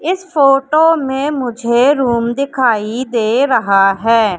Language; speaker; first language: Hindi; native; Hindi